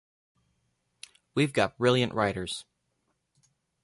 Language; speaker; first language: English; native; English